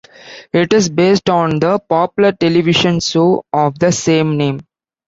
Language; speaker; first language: English; non-native, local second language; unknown